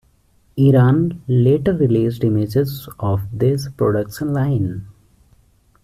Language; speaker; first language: English; non-native, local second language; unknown